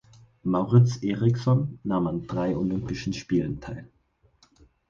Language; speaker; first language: German; native; German